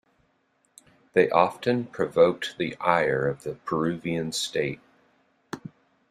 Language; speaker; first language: English; native; English